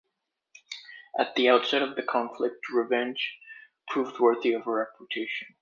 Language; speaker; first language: English; native; English